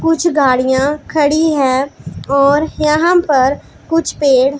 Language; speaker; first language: Hindi; non-native, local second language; Punjabi